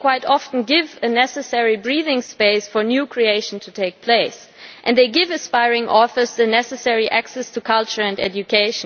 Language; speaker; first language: English; non-native, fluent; German